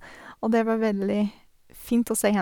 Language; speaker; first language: Norwegian; non-native, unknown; English